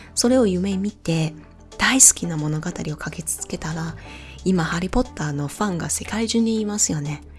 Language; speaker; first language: Japanese; non-native, fluent; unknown